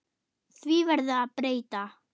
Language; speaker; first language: Icelandic; non-native, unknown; German